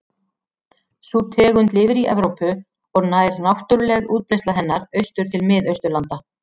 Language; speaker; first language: Icelandic; native; Icelandic